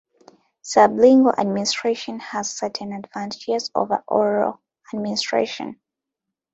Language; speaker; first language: English; non-native, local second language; Ganda